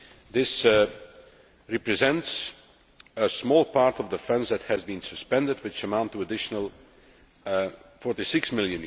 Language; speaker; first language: English; non-native, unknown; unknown